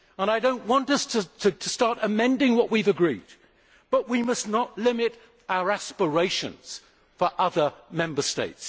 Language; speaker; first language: English; native; English